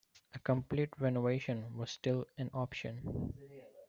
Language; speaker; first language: English; non-native, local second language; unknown